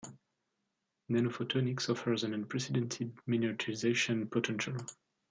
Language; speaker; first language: English; non-native, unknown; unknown